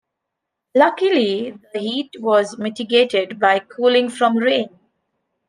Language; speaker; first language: English; non-native, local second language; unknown